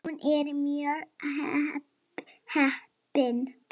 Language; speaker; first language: Icelandic; non-native, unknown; Lithuanian